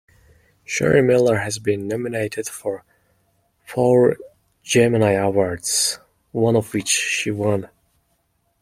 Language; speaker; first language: English; non-native, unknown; Mongolian